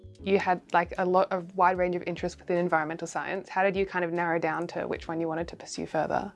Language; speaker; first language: English; native; English